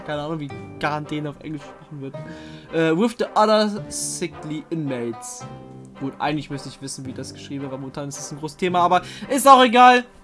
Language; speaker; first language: German; native; German